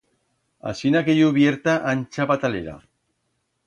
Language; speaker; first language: Aragonese; native; Aragonese